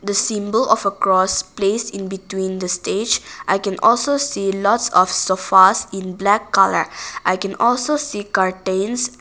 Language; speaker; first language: English; non-native, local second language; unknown